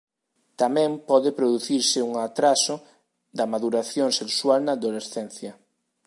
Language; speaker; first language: Galician; native; Galician